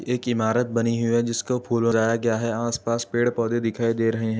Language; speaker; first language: Hindi; native; Hindi